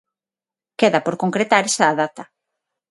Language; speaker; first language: Galician; non-native, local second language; Spanish